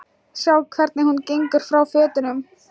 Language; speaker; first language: Icelandic; non-native, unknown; Thai